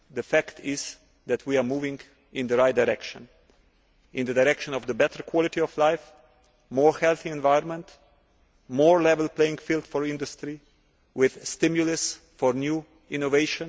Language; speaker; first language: English; non-native, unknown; Slovenian